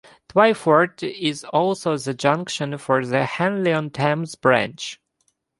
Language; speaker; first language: English; non-native, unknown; Ukrainian